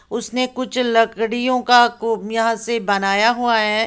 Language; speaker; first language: Hindi; native; Hindi